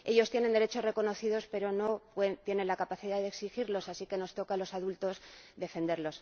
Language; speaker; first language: Spanish; native; Spanish